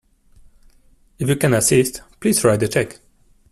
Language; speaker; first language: English; non-native, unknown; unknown